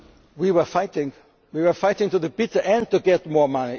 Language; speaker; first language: English; non-native, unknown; German